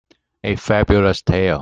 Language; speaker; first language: English; non-native, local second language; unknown